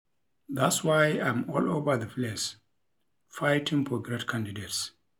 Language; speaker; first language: English; non-native, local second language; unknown